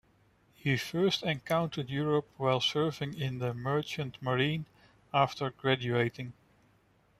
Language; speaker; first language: English; non-native, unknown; Dutch